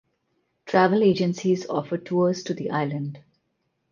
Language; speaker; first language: English; non-native, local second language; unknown